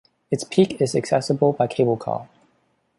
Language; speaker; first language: English; non-native, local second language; Cantonese